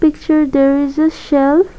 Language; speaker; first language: English; non-native, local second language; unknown